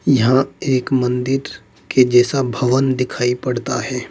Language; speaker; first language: Hindi; native; Hindi